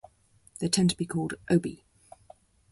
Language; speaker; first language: English; native; English